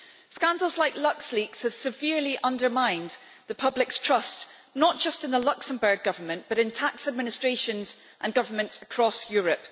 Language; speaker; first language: English; native; English